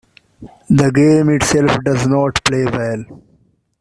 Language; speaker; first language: English; non-native, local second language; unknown